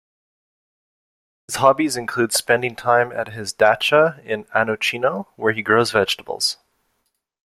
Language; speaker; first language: English; native; English